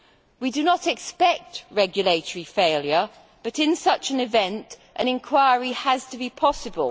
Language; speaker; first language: English; native; English